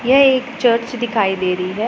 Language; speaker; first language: Hindi; non-native, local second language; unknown